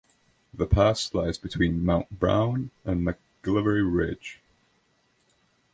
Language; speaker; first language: English; non-native, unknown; Estonian